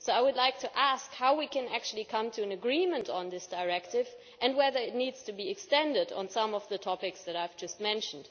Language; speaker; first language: English; non-native, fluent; German